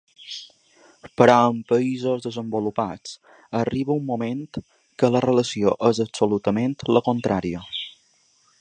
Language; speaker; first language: Catalan; native; Catalan